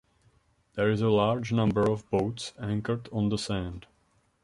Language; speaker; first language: English; non-native, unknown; Czech